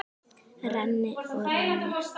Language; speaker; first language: Icelandic; native; Icelandic